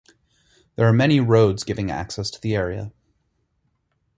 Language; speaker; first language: English; native; English